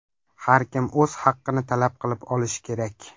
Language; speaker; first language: Uzbek; native; Uzbek